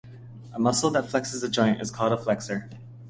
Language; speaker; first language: English; native; English